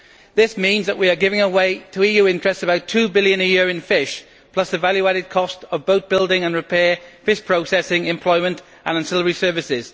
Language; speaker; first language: English; native; English